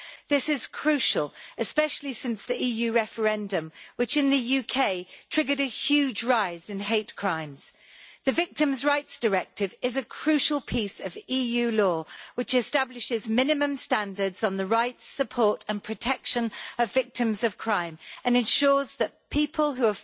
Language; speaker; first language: English; native; English